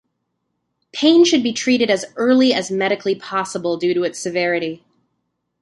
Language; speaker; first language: English; native; English